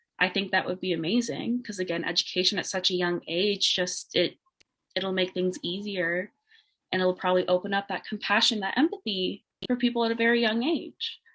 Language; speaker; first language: English; native; English